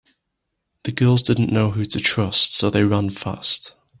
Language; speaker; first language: English; native; English